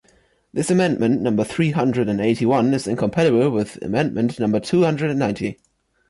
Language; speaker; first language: English; non-native, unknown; German